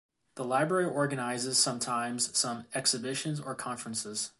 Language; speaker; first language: English; native; English